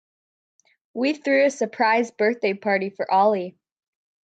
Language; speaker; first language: English; native; English